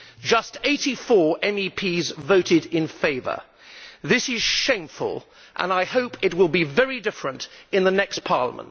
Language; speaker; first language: English; native; English